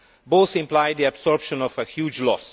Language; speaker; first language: English; non-native, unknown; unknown